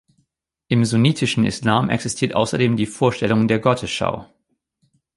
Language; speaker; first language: German; native; German